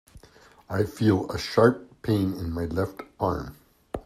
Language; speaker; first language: English; native; English